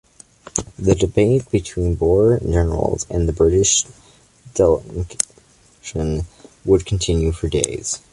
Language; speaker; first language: English; native; English